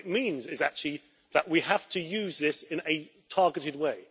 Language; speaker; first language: English; native; English